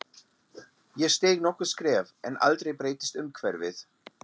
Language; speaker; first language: Icelandic; non-native, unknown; German